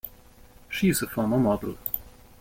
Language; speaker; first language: English; non-native, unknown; German